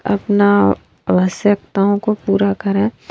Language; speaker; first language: Hindi; native; Hindi